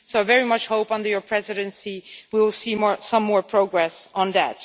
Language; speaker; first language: English; non-native, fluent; Dutch